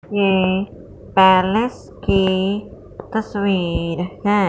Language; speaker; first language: Hindi; non-native, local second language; Punjabi